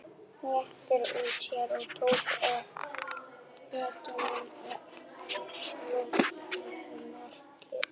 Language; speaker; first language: Icelandic; non-native, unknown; German